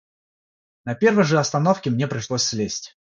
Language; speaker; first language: Russian; non-native, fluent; Georgian